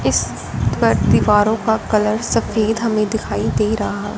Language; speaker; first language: Hindi; non-native, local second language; Punjabi